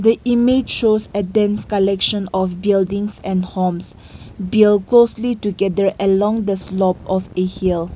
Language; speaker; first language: English; non-native, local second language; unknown